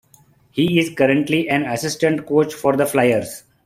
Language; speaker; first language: English; non-native, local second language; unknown